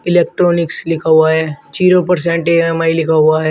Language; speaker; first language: Hindi; native; Hindi